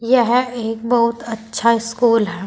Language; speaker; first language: Hindi; native; Hindi